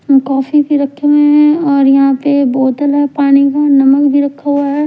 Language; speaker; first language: Hindi; non-native, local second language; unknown